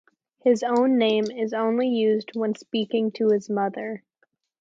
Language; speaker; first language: English; native; English